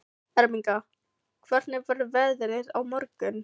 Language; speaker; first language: Icelandic; non-native, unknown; Filipino